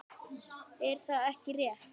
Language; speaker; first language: Icelandic; native; Icelandic